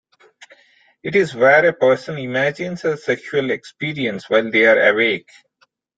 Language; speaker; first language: English; non-native, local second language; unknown